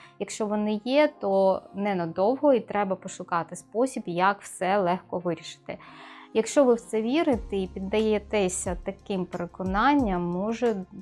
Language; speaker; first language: Ukrainian; non-native, local second language; Russian